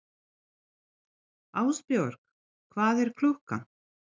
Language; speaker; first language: Icelandic; non-native, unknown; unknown